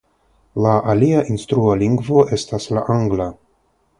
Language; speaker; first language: Esperanto; non-native, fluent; Russian